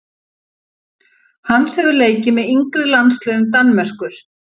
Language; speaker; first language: Icelandic; native; Icelandic